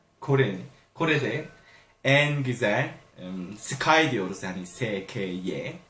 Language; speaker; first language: Turkish; non-native, fluent; Korean